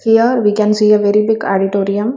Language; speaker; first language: English; non-native, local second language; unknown